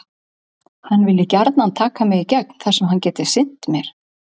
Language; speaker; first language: Icelandic; native; Icelandic